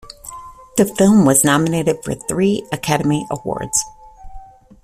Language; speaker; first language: English; native; English